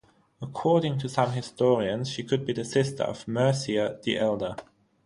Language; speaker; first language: English; non-native, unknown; German